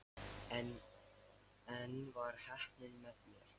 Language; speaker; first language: Icelandic; non-native, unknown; Lithuanian